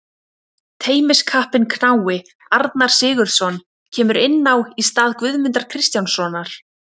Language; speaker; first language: Icelandic; native; Icelandic